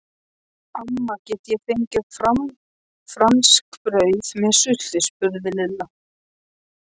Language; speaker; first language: Icelandic; non-native, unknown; Polish